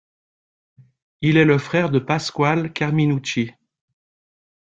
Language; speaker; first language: French; native; French